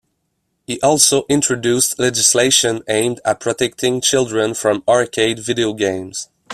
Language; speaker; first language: English; non-native, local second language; French